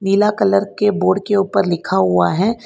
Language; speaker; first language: Hindi; non-native, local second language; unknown